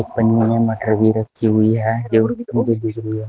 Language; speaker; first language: Hindi; native; Hindi